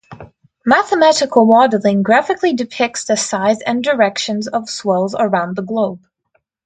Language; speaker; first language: English; non-native, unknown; Russian